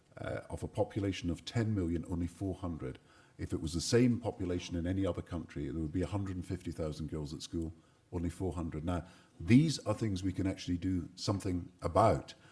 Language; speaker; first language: English; native; English